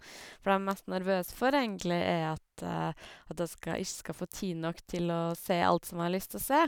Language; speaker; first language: Norwegian; native; Norwegian